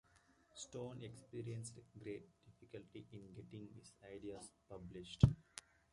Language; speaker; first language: English; native; English